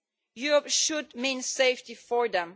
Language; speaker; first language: English; non-native, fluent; Italian